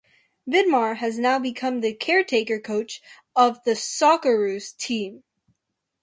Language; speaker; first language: English; native; English